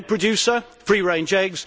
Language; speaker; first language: English; native; English